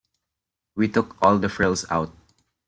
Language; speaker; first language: English; non-native, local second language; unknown